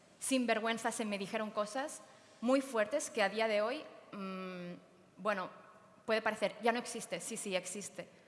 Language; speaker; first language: Spanish; native; Spanish